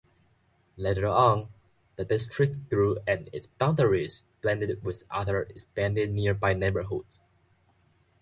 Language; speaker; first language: English; non-native, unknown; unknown